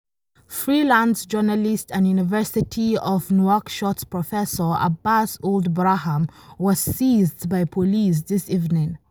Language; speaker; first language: English; non-native, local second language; Hausa